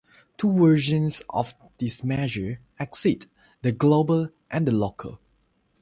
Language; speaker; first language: English; non-native, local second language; Chinese